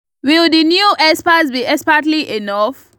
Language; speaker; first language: English; non-native, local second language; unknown